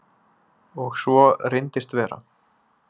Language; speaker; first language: Icelandic; native; Icelandic